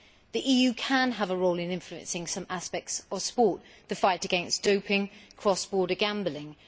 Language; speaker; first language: English; native; English